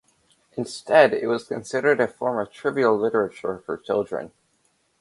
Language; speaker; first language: English; native; English